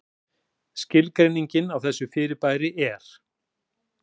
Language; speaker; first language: Icelandic; native; Icelandic